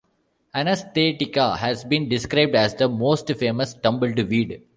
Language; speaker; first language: English; non-native, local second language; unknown